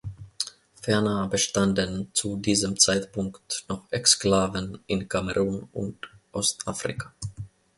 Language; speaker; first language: German; non-native, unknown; Finnish